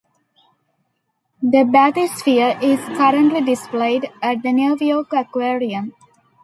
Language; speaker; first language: English; non-native, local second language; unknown